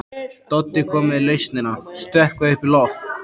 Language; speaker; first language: Icelandic; native; Icelandic